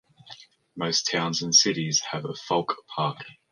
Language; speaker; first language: English; native; English